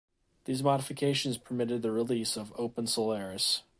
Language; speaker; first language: English; native; English